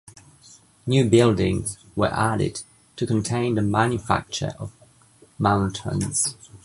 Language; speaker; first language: English; native; English